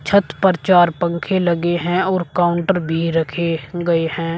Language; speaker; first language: Hindi; native; Hindi